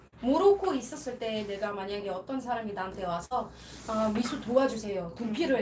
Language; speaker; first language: Korean; non-native, fluent; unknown